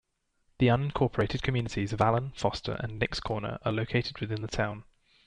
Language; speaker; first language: English; native; English